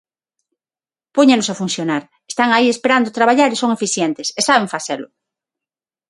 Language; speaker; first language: Galician; non-native, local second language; Spanish